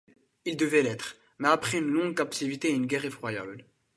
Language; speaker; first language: French; non-native, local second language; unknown